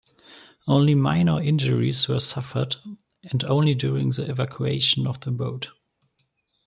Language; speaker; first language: English; non-native, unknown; German